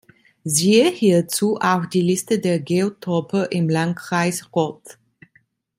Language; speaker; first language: German; non-native, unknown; Italian